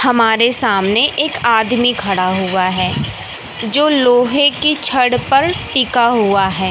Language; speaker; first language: Hindi; native; Hindi